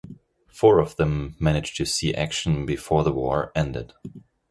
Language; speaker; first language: English; non-native, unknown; German